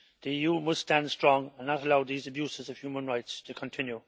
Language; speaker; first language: English; native; English